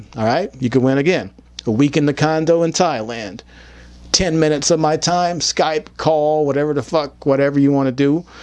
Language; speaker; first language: English; native; English